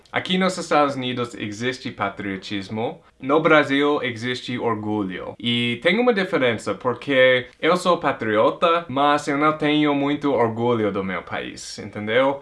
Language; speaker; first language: Portuguese; non-native, fluent; English